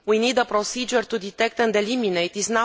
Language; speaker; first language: English; non-native, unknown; Romanian